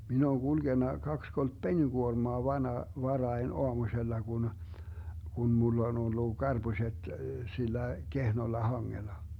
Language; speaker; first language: Finnish; early bilingual, heritage; Finnish